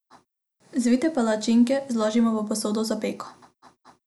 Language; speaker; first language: Slovenian; non-native, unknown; Macedonian